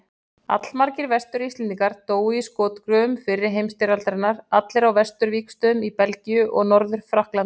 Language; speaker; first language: Icelandic; native; Icelandic